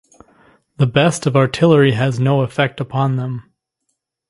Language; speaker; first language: English; native; English